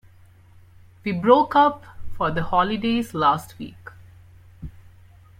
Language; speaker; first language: English; non-native, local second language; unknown